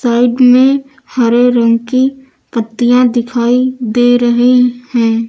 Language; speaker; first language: Hindi; native; Hindi